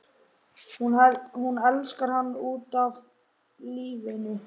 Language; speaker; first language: Icelandic; native; Icelandic